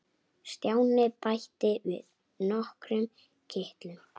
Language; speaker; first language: Icelandic; native; Icelandic